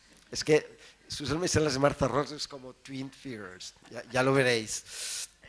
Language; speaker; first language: Spanish; native; Spanish